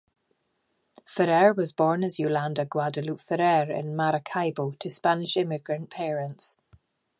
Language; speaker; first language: English; native; English